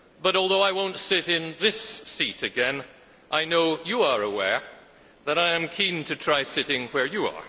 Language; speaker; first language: English; native; English